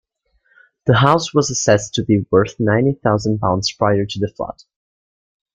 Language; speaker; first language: English; native; English